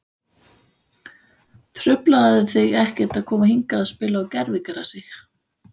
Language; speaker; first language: Icelandic; non-native, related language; Danish